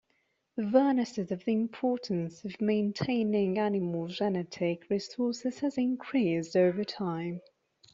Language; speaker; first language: English; non-native, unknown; Persian